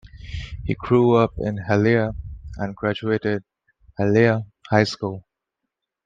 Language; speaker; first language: English; non-native, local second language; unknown